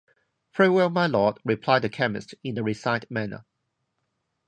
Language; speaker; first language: English; non-native, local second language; Cantonese